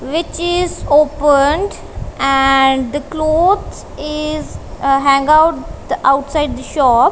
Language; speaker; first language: English; non-native, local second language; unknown